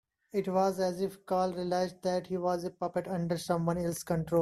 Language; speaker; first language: English; non-native, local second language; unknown